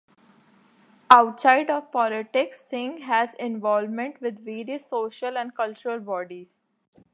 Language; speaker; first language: English; non-native, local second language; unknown